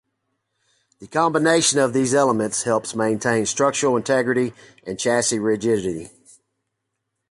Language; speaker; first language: English; native; English